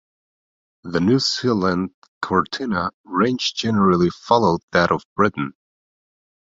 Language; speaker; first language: English; non-native, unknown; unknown